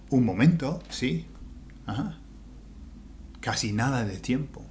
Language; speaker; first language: Spanish; native; Spanish